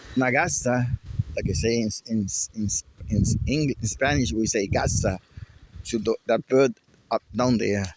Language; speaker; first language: English; non-native, learner; Spanish